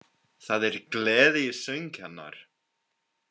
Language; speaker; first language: Icelandic; non-native, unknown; English